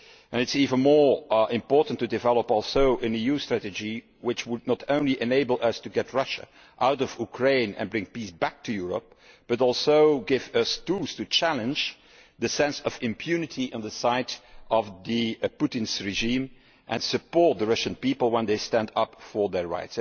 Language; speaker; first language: English; non-native, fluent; Dutch